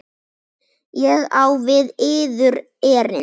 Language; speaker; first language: Icelandic; native; Icelandic